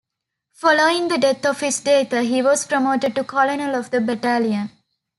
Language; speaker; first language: English; non-native, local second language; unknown